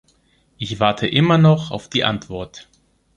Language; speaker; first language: German; non-native, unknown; Greek